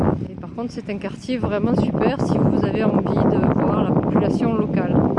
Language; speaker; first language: French; native; French